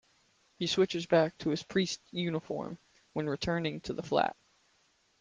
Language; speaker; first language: English; native; English